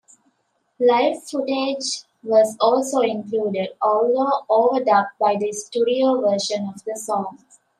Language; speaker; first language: English; native; English